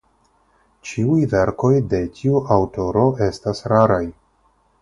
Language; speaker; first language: Esperanto; non-native, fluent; Russian